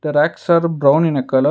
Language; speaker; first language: English; non-native, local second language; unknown